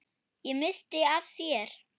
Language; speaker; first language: Icelandic; non-native, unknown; German